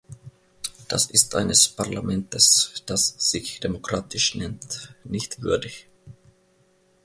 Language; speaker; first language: German; non-native, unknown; Finnish